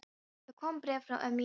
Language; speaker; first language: Icelandic; non-native, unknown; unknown